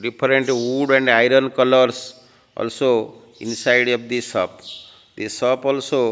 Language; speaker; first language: English; non-native, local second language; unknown